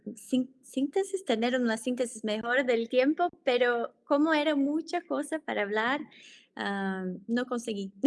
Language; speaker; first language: Spanish; non-native, related language; Portuguese